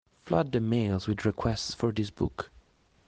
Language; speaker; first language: English; non-native, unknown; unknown